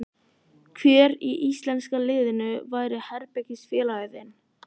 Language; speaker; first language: Icelandic; native; Icelandic